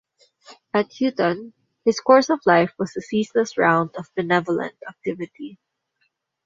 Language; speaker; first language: English; non-native, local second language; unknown